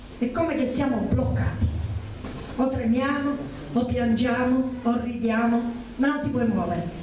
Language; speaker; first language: Italian; native; Italian